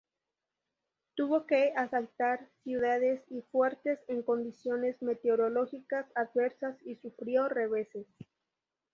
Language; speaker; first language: Spanish; native; Spanish